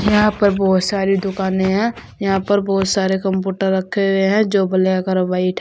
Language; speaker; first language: Hindi; native; Hindi